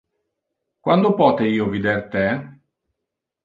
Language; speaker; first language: Interlingua; non-native, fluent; Italian